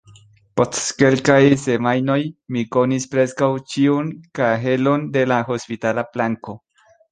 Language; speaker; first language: Esperanto; non-native, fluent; Spanish